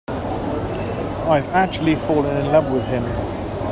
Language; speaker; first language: English; native; English